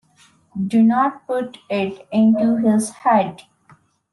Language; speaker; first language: English; non-native, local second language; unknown